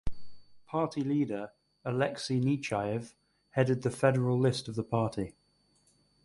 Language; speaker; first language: English; native; English